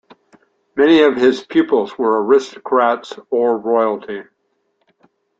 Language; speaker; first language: English; native; English